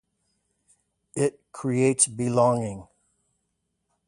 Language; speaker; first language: English; native; English